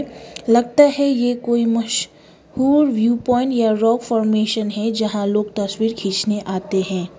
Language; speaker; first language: Hindi; non-native, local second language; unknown